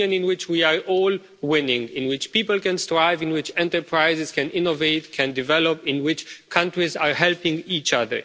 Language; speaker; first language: English; non-native, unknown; Romanian